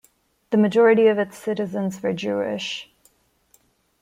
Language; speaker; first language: English; non-native, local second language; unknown